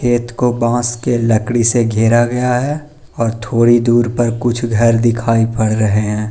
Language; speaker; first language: Hindi; non-native, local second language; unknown